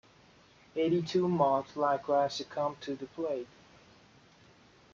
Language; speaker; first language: English; native; English